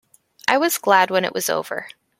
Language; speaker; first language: English; native; English